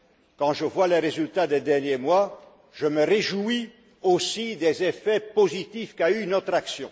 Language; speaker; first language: French; non-native, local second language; Dutch